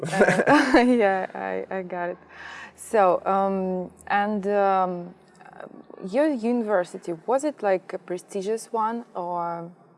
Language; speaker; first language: English; non-native, learner; Russian